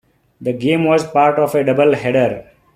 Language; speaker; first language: English; non-native, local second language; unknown